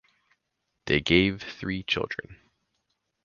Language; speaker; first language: English; native; English